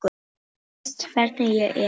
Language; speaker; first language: Icelandic; non-native, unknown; Polish